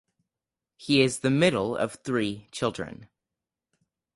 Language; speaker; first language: English; native; English